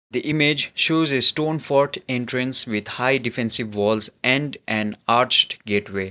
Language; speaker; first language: English; non-native, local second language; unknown